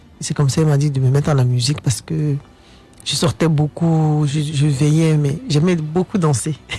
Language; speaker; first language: French; non-native, local second language; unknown